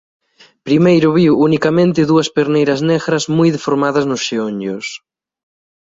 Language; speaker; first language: Galician; native; Galician